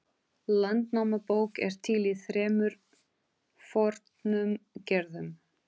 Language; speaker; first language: Icelandic; non-native, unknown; Portuguese